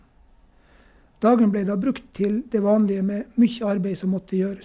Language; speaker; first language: Norwegian; native; Norwegian